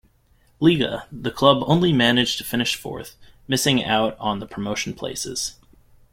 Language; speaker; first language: English; native; English